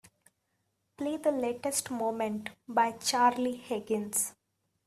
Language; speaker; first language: English; non-native, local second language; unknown